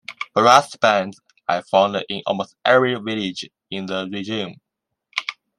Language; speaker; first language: English; non-native, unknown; Chinese